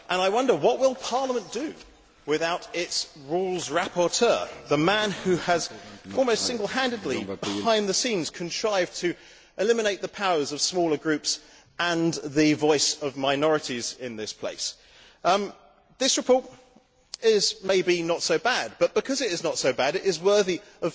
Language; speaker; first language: English; native; English